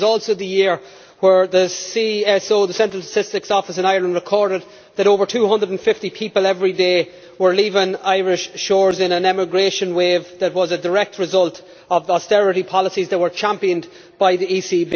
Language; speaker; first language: English; native; English